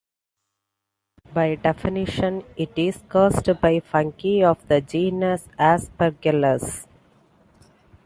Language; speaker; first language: English; non-native, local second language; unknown